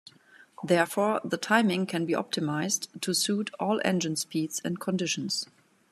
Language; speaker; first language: English; non-native, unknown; German